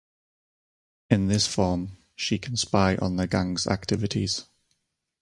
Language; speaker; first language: English; native; English